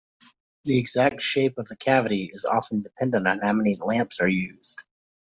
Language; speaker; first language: English; native; English